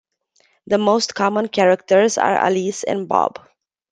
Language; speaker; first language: English; non-native, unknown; Romanian